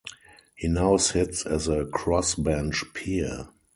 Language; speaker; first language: English; non-native, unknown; German